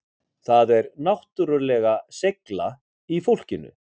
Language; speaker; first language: Icelandic; native; Icelandic